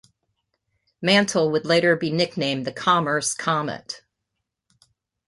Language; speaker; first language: English; native; English